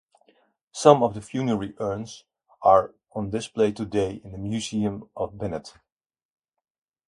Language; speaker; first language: English; native; English